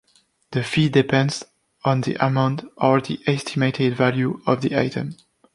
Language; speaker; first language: English; non-native, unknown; French